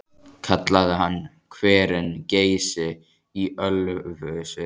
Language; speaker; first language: Icelandic; native; Icelandic